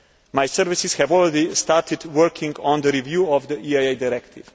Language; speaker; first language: English; non-native, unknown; Slovenian